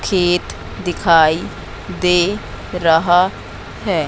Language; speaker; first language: Hindi; native; Hindi